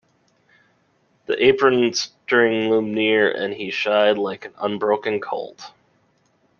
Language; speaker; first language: English; native; English